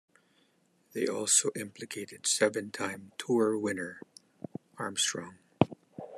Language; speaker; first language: English; non-native, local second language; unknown